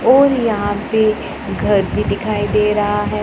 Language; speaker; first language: Hindi; non-native, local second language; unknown